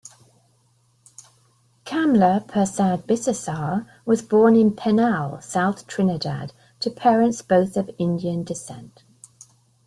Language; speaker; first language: English; native; English